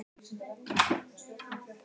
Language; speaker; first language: Icelandic; native; Icelandic